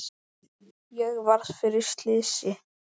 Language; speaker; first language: Icelandic; native; Icelandic